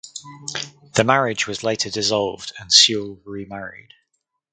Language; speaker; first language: English; native; English